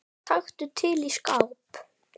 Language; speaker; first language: Icelandic; native; Icelandic